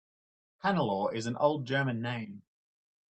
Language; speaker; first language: English; native; English